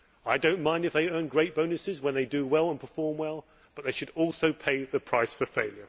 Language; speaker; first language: English; native; English